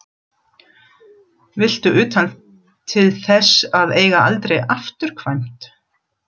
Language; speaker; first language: Icelandic; non-native, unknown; German